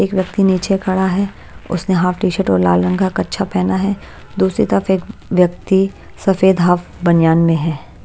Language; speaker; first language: Hindi; non-native, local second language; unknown